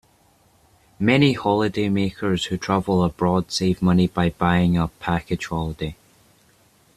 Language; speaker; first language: English; native; English